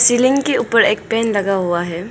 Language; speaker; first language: Hindi; non-native, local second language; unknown